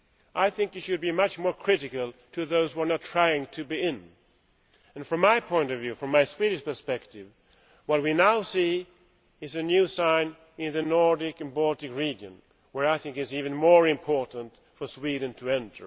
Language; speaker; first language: English; non-native, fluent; Swedish